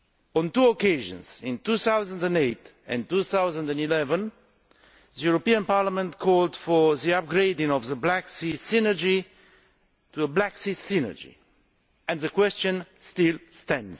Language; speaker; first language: English; non-native, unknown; Romanian